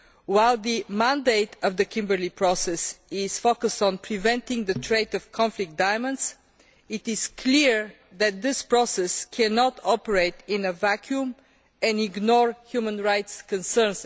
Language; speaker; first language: English; non-native, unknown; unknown